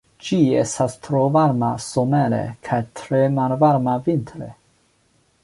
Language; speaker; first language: Esperanto; non-native, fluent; Chinese